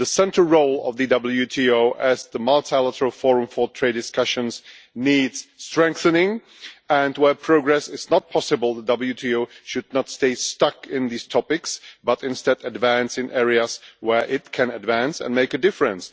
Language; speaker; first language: English; non-native, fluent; Czech